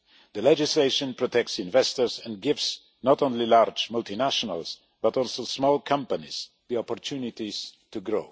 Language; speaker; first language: English; non-native, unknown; Polish